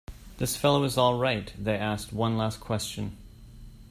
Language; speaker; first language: English; native; English